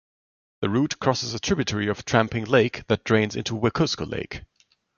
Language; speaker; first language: English; non-native, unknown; German